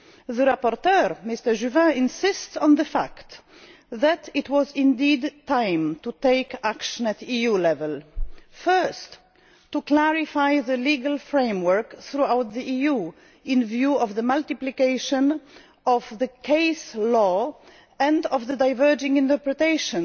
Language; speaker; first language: English; non-native, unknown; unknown